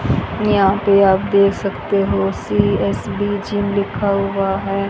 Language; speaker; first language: Hindi; native; Hindi